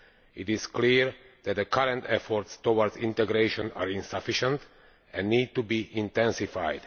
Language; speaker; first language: English; non-native, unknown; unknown